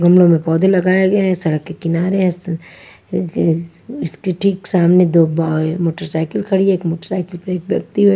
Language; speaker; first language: Hindi; non-native, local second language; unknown